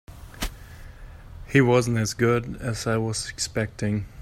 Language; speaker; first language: English; non-native, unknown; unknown